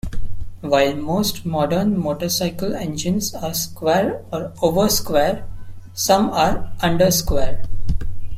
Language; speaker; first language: English; non-native, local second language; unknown